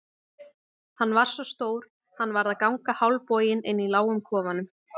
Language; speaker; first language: Icelandic; native; Icelandic